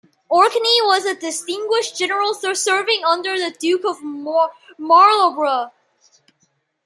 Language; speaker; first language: English; non-native, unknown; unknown